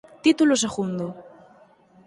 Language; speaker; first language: Galician; native; Galician